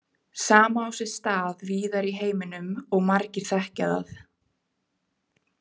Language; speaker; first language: Icelandic; native; Icelandic